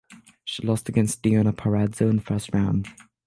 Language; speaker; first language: English; non-native, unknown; French